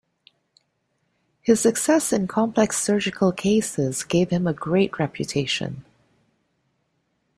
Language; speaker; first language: English; native; English